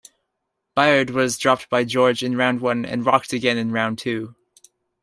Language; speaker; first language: English; native; English